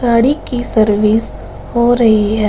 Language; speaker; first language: Hindi; non-native, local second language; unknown